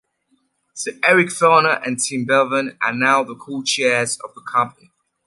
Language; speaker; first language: English; native; English